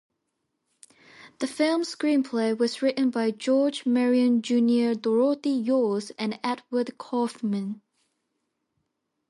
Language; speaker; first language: English; native; English